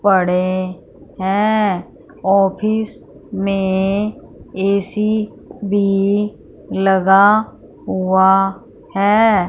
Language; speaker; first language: Hindi; non-native, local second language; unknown